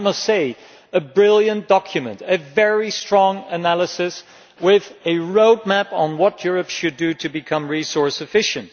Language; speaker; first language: English; non-native, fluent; Dutch